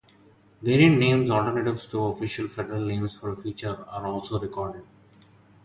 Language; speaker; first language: English; non-native, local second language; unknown